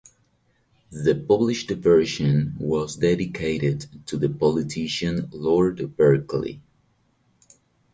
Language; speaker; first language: English; native; English